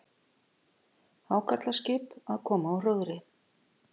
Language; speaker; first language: Icelandic; native; Icelandic